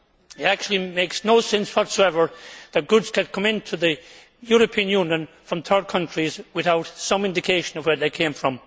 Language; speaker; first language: English; native; English